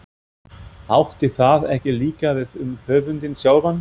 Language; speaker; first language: Icelandic; non-native, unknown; German